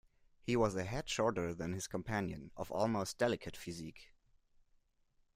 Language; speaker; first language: English; non-native, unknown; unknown